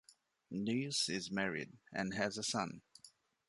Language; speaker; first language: English; non-native, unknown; Divehi